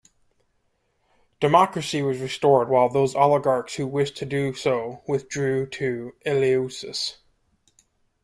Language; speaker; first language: English; native; English